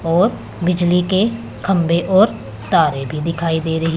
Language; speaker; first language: Hindi; non-native, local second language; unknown